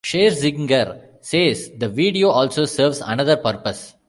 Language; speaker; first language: English; non-native, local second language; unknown